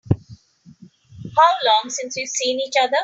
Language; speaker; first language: English; non-native, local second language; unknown